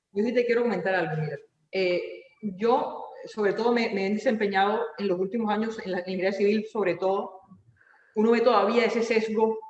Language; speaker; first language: Spanish; native; Spanish